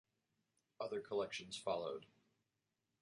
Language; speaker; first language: English; native; English